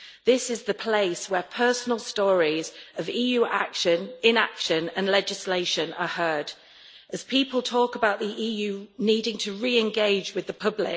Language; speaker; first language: English; native; English